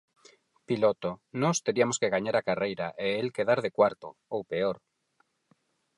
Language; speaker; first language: Galician; non-native, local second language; Spanish